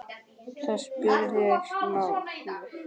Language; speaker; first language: Icelandic; native; Icelandic